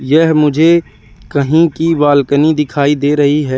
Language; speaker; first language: Hindi; native; Hindi